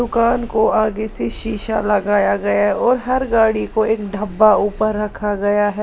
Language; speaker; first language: Hindi; non-native, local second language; Punjabi